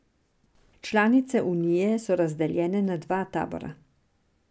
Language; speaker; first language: Slovenian; non-native, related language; Serbian